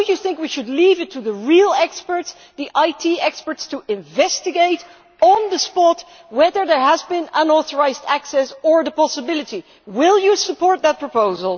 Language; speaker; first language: English; non-native, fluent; Dutch